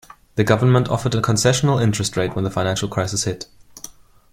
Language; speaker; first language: English; non-native, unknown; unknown